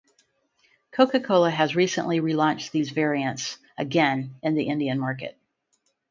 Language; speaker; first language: English; native; English